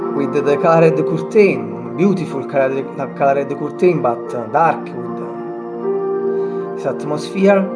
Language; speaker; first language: English; non-native, learner; Italian